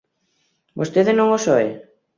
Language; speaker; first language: Galician; native; Galician